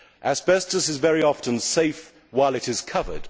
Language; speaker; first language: English; native; English